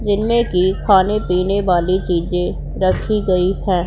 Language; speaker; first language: Hindi; non-native, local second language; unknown